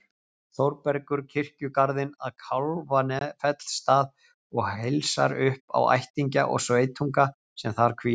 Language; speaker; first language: Icelandic; native; Icelandic